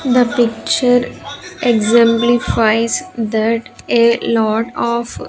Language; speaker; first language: English; non-native, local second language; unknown